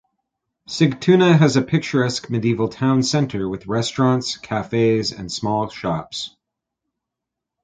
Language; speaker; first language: English; native; English